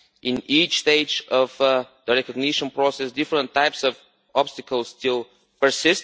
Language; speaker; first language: English; non-native, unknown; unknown